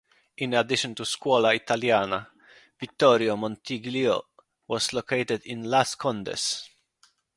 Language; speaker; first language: English; non-native, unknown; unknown